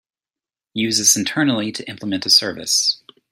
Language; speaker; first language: English; native; English